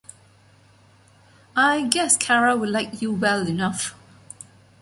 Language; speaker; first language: English; non-native, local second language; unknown